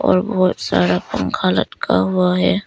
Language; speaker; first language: Hindi; early bilingual, other home language; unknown